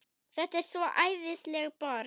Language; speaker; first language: Icelandic; non-native, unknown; German